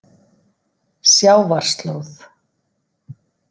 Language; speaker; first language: Icelandic; native; Icelandic